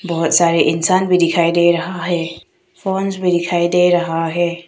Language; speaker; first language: Hindi; non-native, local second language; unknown